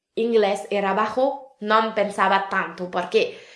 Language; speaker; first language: Spanish; non-native, fluent; French